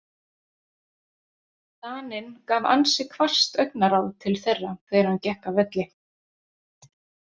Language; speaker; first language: Icelandic; native; Icelandic